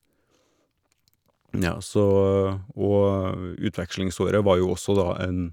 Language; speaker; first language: Norwegian; native; Norwegian